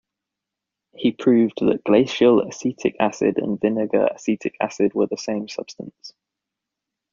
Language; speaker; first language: English; native; English